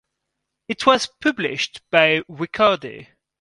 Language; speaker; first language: English; non-native, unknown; French